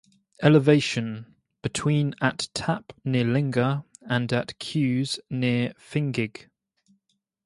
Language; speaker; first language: English; native; English